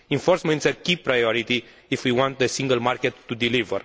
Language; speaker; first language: English; non-native, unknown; Romanian